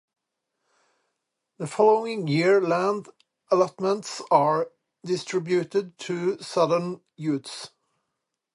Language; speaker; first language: English; native; English